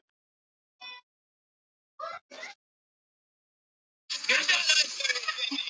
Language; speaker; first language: Icelandic; non-native, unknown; Polish